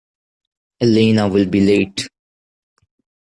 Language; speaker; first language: English; non-native, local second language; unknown